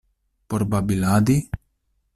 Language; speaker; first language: Esperanto; non-native, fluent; Italian